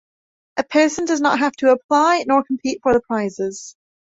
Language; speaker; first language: English; native; English